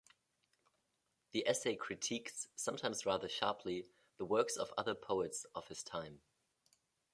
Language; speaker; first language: English; non-native, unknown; German